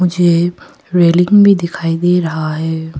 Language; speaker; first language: Hindi; non-native, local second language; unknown